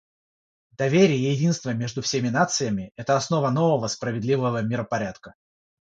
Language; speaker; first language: Russian; non-native, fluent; Georgian